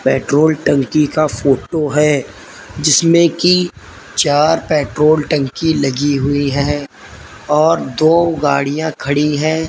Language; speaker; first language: Hindi; native; Hindi